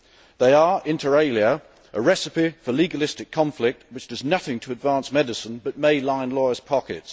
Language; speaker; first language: English; native; English